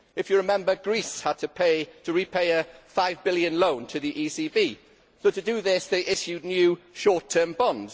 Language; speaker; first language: English; native; English